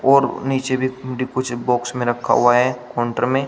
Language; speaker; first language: Hindi; native; Hindi